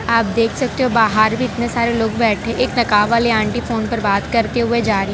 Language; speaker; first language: Hindi; non-native, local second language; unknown